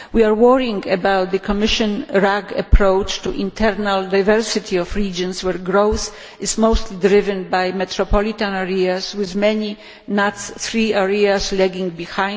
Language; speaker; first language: English; non-native, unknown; Polish